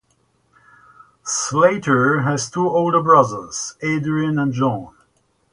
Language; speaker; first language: English; native; English